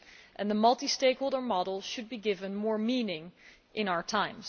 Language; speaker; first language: English; non-native, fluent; Dutch